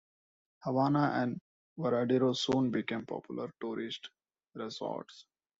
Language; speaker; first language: English; non-native, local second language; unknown